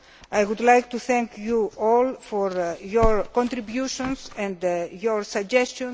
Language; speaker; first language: English; non-native, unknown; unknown